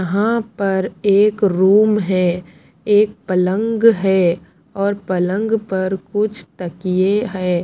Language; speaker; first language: Hindi; non-native, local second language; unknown